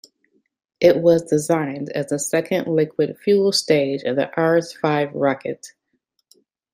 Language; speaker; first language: English; native; English